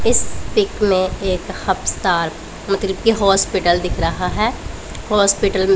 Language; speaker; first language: Hindi; non-native, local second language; Punjabi